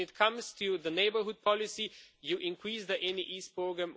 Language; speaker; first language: English; non-native, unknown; Romanian